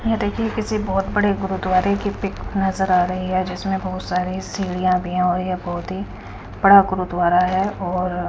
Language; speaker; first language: Hindi; non-native, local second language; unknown